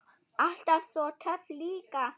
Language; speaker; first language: Icelandic; non-native, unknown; German